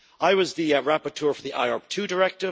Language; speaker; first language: English; native; English